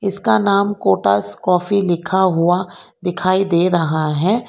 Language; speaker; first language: Hindi; non-native, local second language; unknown